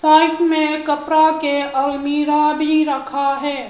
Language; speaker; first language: Hindi; early bilingual, other home language; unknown